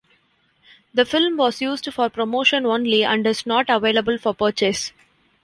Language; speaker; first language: English; non-native, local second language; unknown